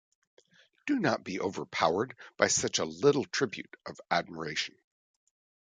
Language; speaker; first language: English; native; English